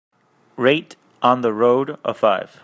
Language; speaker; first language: English; native; English